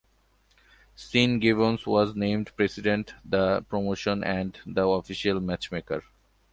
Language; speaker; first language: English; non-native, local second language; Bangla